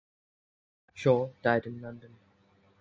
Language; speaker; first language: English; native; English